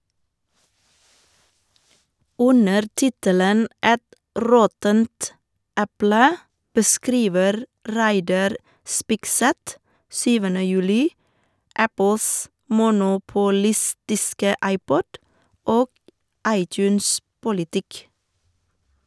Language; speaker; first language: Norwegian; non-native, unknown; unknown